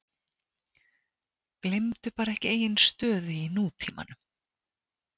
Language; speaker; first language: Icelandic; native; Icelandic